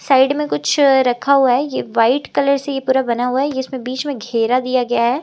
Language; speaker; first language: Hindi; native; Hindi